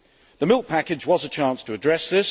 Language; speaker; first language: English; native; English